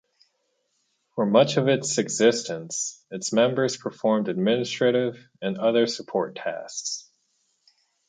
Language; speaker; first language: English; native; English